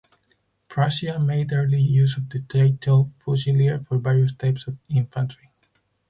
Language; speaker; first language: English; non-native, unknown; Spanish